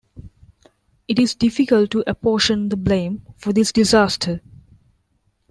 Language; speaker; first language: English; non-native, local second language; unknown